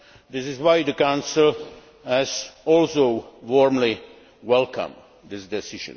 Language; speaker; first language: English; non-native, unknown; Czech